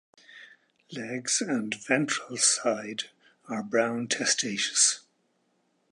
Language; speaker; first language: English; native; English